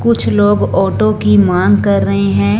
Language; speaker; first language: Hindi; non-native, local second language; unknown